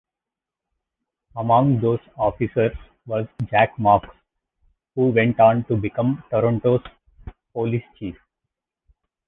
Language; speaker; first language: English; native; English